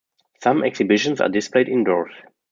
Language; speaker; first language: English; non-native, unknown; German